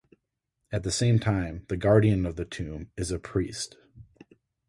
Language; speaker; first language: English; native; English